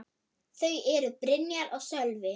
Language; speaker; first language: Icelandic; non-native, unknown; German